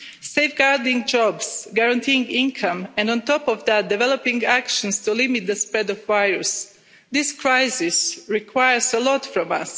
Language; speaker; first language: English; non-native, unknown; Croatian